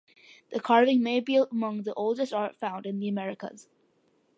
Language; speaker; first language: English; early bilingual, other home language; Malayalam